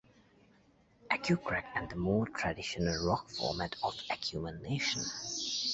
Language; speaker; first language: English; native; English